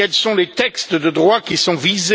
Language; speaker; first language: French; native; French